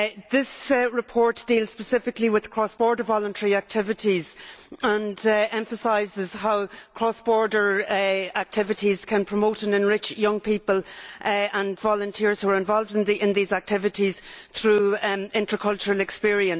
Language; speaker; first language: English; native; English